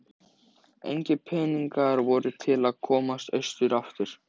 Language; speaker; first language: Icelandic; native; Icelandic